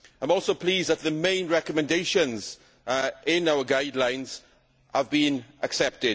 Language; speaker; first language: English; native; English